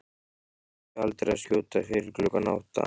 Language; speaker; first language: Icelandic; native; Icelandic